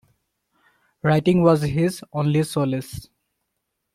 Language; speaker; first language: English; non-native, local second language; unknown